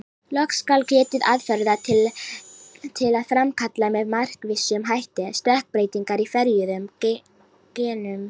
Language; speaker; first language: Icelandic; native; Icelandic